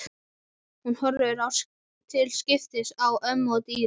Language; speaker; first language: Icelandic; native; Icelandic